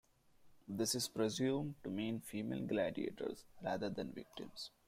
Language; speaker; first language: English; non-native, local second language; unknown